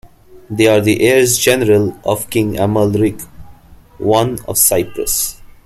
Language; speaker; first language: English; non-native, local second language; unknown